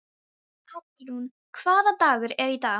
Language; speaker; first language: Icelandic; non-native, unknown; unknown